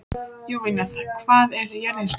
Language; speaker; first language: Icelandic; native; Icelandic